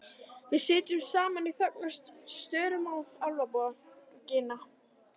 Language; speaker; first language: Icelandic; native; Icelandic